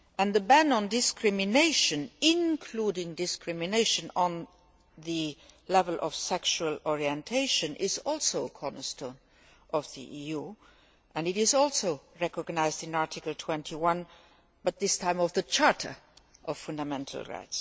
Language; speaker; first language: English; non-native, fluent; Luxembourgish